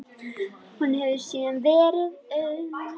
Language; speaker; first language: Icelandic; native; Icelandic